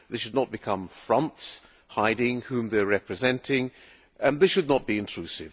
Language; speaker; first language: English; non-native, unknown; Hungarian